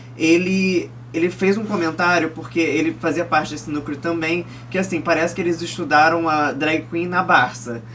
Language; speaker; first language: Portuguese; early bilingual, other home language; Chinese